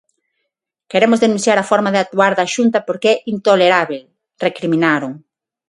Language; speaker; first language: Galician; non-native, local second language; Spanish